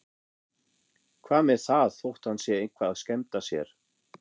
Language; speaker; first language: Icelandic; non-native, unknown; German